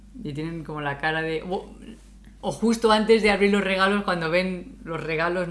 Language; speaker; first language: Spanish; native; Spanish